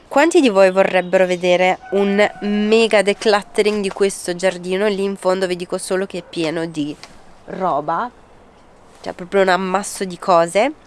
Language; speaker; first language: Italian; early bilingual, other home language; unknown